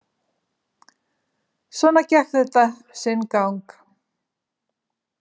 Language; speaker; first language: Icelandic; native; Icelandic